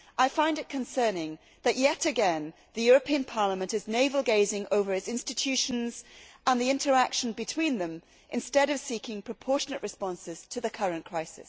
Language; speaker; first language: English; native; English